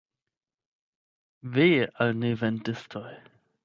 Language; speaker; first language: Esperanto; non-native, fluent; German